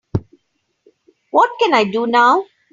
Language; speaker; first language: English; non-native, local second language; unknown